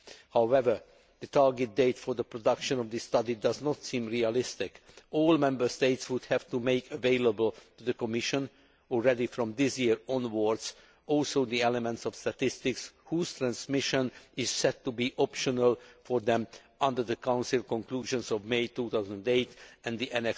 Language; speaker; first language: English; non-native, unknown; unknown